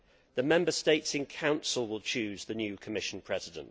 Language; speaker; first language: English; native; English